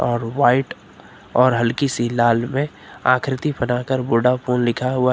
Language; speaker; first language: Hindi; native; Hindi